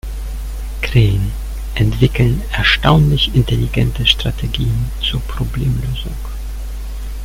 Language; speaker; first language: German; non-native, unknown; Polish